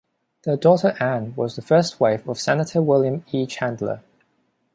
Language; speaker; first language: English; non-native, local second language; Cantonese